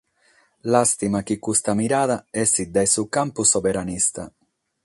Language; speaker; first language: Sardinian; non-native, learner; Catalan